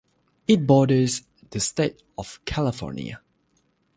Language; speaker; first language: English; non-native, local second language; Chinese